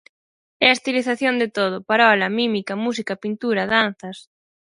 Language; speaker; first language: Galician; native; Galician